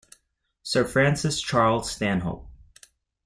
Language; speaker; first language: English; native; English